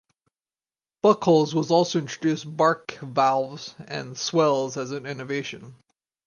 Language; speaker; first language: English; native; English